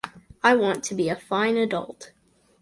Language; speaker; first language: English; native; English